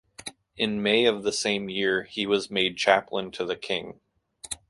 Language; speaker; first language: English; native; English